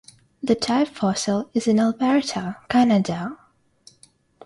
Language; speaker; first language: English; non-native, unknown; Russian